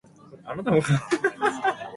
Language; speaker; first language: English; native; English